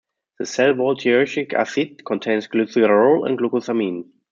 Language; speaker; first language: English; non-native, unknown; German